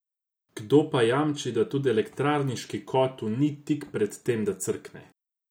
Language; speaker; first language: Slovenian; non-native, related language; Croatian